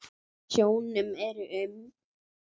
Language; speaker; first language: Icelandic; native; Icelandic